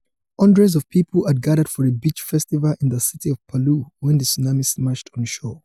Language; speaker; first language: English; non-native, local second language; Yoruba